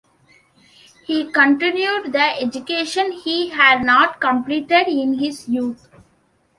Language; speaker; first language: English; non-native, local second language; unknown